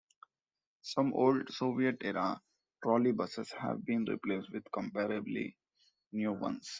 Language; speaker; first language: English; non-native, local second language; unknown